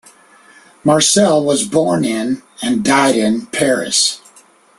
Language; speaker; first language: English; native; English